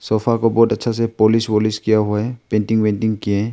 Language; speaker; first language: Hindi; early bilingual, other home language; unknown